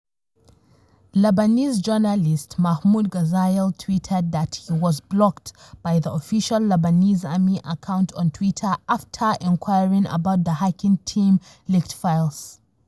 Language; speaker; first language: English; non-native, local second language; Hausa